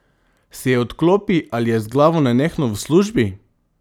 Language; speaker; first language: Slovenian; non-native, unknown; Macedonian